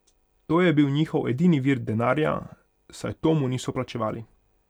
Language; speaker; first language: Slovenian; non-native, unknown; Hungarian